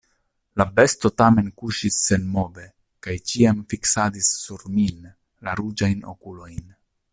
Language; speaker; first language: Esperanto; non-native, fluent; Italian